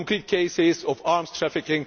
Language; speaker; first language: English; non-native, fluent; Czech